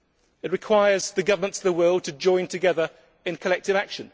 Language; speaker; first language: English; native; English